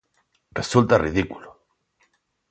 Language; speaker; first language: Galician; non-native, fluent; Spanish